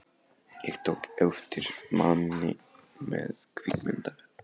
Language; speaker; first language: Icelandic; non-native, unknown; Polish